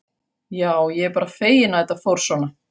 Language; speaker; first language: Icelandic; non-native, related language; Faroese